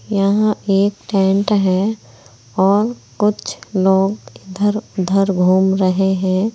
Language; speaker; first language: Hindi; native; Hindi